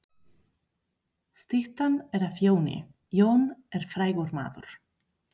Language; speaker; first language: Icelandic; non-native, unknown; Spanish